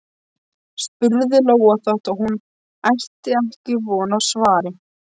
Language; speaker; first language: Icelandic; non-native, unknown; Polish